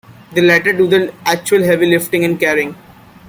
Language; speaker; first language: English; non-native, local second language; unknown